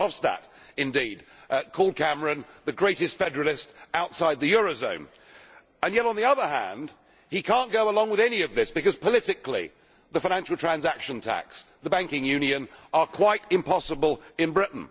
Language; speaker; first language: English; native; English